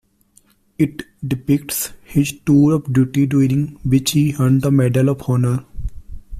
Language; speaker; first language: English; non-native, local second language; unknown